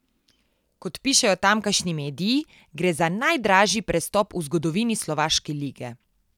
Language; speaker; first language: Slovenian; native; Slovenian